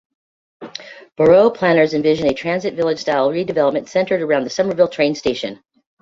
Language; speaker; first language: English; native; English